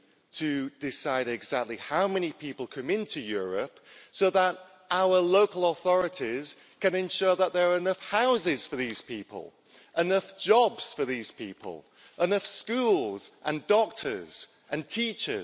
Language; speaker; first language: English; native; English